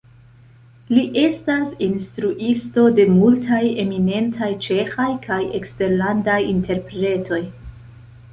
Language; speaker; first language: Esperanto; non-native, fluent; Central Kurdish